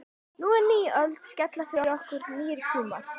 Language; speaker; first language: Icelandic; native; Icelandic